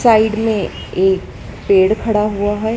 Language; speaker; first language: Hindi; native; Hindi